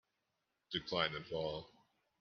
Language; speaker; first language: English; native; English